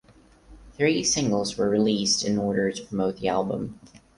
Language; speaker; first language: English; non-native, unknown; Portuguese